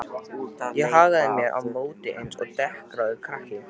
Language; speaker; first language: Icelandic; native; Icelandic